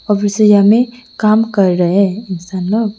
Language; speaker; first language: Hindi; non-native, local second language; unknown